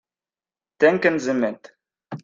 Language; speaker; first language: German; non-native, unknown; Catalan